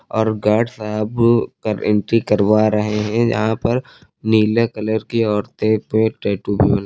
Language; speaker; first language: Hindi; native; Hindi